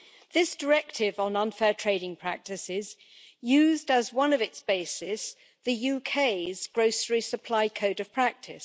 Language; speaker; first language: English; native; English